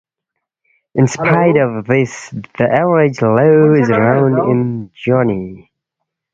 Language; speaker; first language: English; non-native, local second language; Balti